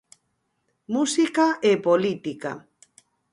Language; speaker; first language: Galician; native; Galician